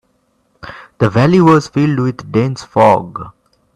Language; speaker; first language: English; non-native, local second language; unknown